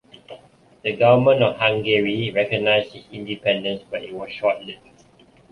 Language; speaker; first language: English; non-native, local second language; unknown